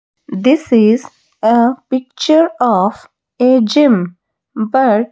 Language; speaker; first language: English; non-native, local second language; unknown